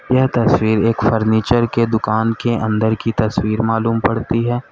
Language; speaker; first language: Hindi; native; Hindi